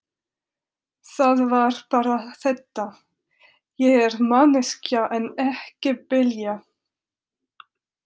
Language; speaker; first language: Icelandic; non-native, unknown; French